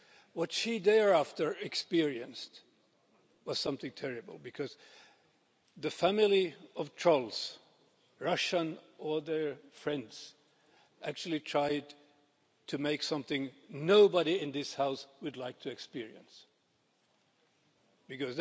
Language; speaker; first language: English; non-native, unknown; Finnish